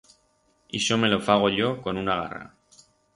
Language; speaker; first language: Aragonese; non-native, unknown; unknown